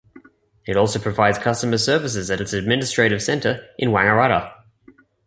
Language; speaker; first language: English; native; English